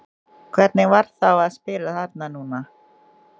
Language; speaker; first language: Icelandic; non-native, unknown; Indonesian